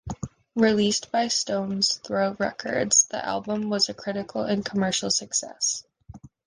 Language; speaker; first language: English; native; English